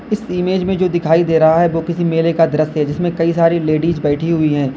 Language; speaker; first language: Hindi; native; Hindi